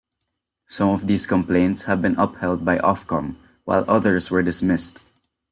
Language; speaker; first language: English; non-native, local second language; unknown